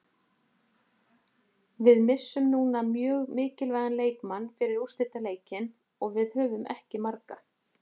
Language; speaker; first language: Icelandic; native; Icelandic